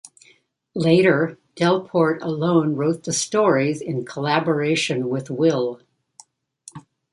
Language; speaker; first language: English; native; English